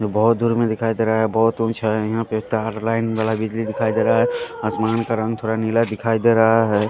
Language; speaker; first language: Hindi; non-native, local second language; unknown